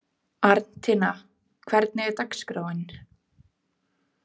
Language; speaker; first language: Icelandic; native; Icelandic